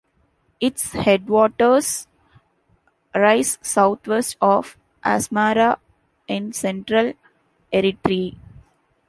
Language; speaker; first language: English; non-native, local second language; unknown